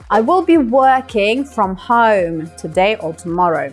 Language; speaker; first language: English; non-native, fluent; Russian